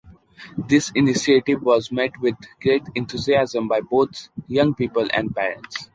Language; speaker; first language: English; non-native, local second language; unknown